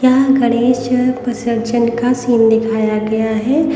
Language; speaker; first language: Hindi; native; Hindi